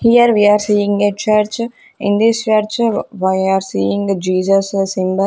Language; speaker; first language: English; non-native, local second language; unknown